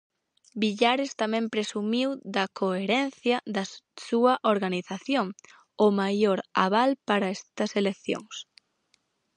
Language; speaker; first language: Galician; native; Galician